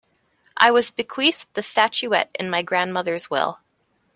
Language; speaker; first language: English; native; English